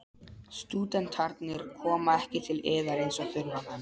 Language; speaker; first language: Icelandic; non-native, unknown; Polish